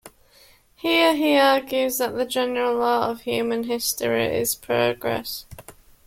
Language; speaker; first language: English; native; English